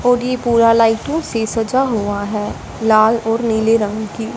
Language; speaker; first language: Hindi; non-native, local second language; Punjabi